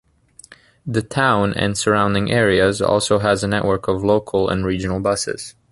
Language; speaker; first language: English; native; English